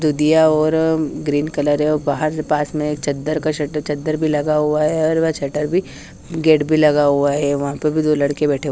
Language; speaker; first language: Hindi; native; Hindi